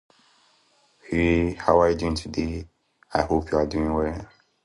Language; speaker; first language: English; native; English